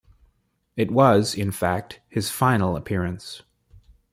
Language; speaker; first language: English; native; English